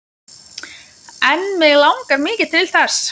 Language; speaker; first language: Icelandic; non-native, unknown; Lithuanian